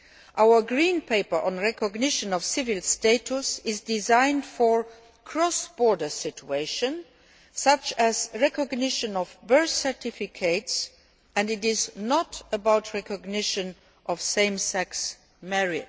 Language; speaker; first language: English; non-native, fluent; Luxembourgish